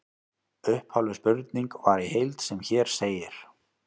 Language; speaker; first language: Icelandic; native; Icelandic